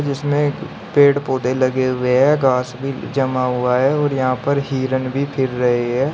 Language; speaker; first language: Hindi; native; Hindi